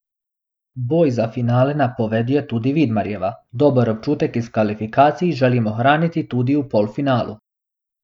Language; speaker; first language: Slovenian; non-native, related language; Bosnian